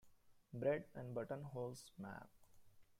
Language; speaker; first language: English; non-native, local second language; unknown